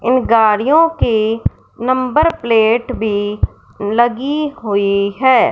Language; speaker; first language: Hindi; non-native, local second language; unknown